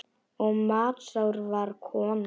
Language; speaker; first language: Icelandic; non-native, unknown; Polish